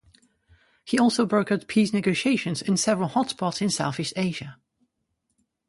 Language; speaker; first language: English; non-native, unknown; French